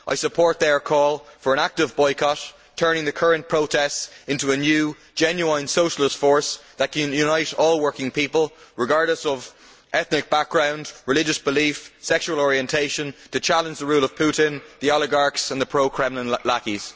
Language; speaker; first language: English; native; English